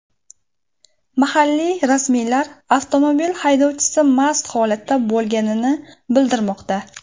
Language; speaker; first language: Uzbek; native; Uzbek